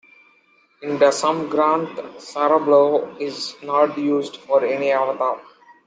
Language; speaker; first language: English; non-native, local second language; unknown